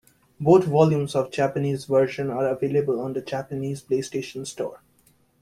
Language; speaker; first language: English; native; English